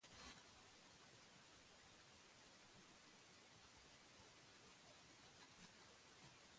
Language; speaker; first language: English; native; English